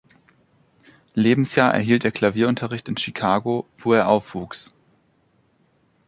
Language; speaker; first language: German; native; German